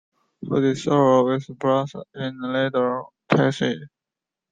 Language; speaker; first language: English; non-native, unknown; Chinese